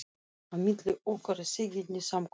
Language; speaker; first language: Icelandic; non-native, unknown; Russian